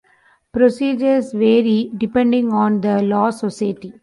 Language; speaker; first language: English; non-native, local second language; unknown